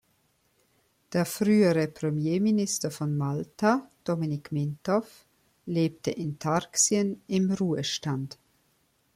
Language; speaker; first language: German; native; German